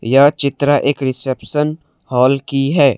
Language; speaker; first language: Hindi; non-native, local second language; Assamese